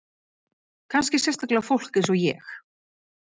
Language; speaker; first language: Icelandic; native; Icelandic